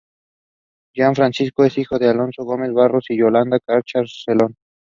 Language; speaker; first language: English; non-native, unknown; Spanish